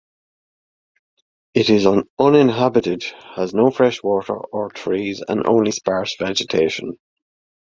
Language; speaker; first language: English; native; English